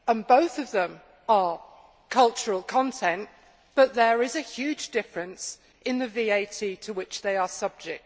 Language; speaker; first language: English; native; English